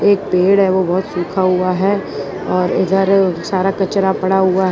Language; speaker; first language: Hindi; non-native, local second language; Gujarati